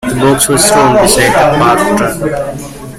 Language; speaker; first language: English; non-native, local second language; Malayalam